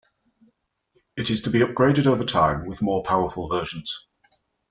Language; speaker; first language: English; native; English